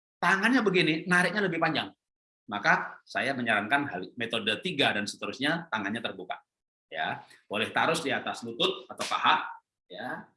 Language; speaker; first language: Indonesian; non-native, local second language; Javanese